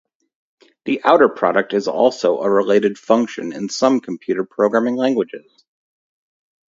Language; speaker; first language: English; native; English